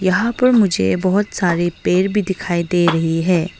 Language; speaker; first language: Hindi; non-native, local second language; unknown